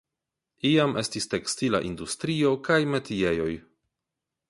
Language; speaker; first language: Esperanto; non-native, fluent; Polish